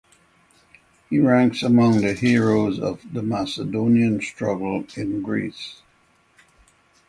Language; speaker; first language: English; native; English